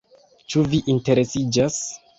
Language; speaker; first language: Esperanto; non-native, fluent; Kinyarwanda